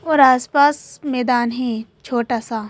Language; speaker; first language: Hindi; native; Hindi